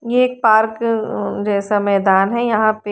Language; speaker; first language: Hindi; native; Hindi